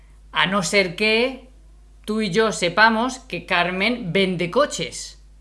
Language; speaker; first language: Spanish; native; Spanish